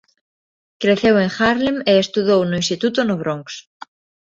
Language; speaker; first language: Galician; non-native, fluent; Spanish